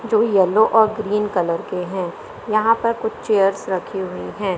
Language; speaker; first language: Hindi; native; Hindi